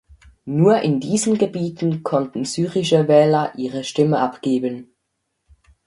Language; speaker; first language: German; native; German